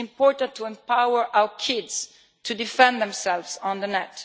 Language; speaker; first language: English; non-native, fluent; Italian